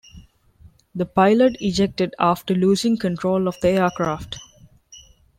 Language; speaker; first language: English; non-native, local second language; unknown